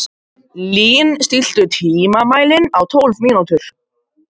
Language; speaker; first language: Icelandic; non-native, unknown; Macedonian